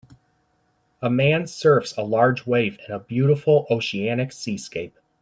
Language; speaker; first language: English; native; English